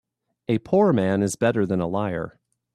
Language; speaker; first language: English; native; English